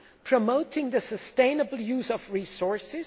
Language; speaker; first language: English; non-native, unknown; German